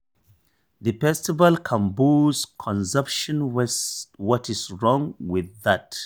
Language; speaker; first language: English; non-native, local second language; Hausa